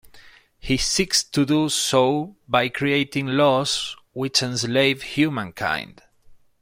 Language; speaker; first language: English; non-native, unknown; Spanish